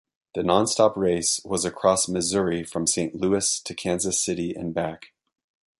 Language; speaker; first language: English; native; English